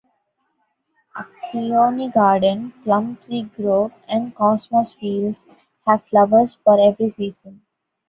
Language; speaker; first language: English; non-native, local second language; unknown